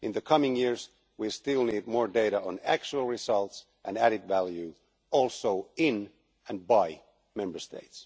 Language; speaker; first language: English; non-native, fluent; Finnish